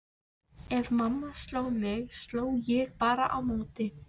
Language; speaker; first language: Icelandic; native; Icelandic